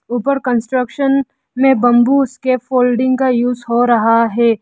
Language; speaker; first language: Hindi; non-native, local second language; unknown